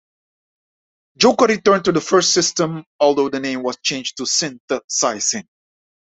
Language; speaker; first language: English; non-native, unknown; Dutch